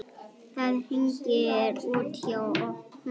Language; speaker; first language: Icelandic; native; Icelandic